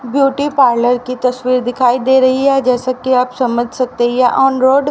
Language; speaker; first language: Hindi; native; Hindi